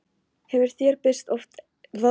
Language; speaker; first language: Icelandic; non-native, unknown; Polish